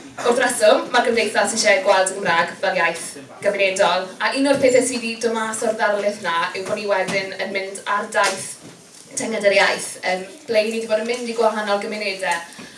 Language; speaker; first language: Welsh; native; Welsh